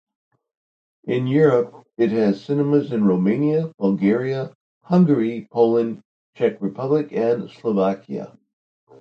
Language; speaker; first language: English; native; English